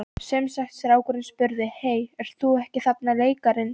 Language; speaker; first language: Icelandic; non-native, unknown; Polish